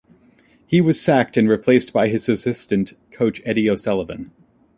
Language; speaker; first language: English; native; English